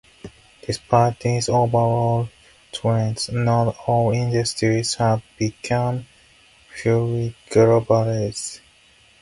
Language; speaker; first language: English; non-native, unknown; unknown